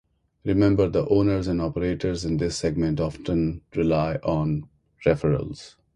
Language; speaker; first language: English; non-native, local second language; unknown